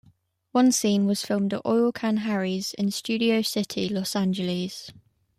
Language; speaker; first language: English; native; English